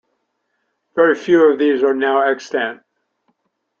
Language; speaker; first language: English; native; English